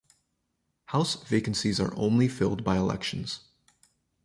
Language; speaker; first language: English; native; English